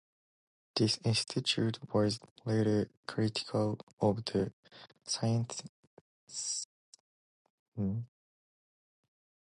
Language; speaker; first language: English; non-native, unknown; Japanese